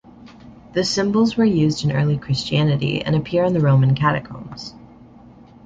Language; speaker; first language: English; native; English